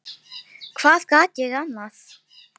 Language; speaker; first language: Icelandic; non-native, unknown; Filipino